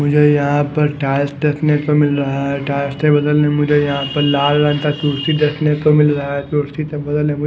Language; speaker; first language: Hindi; non-native, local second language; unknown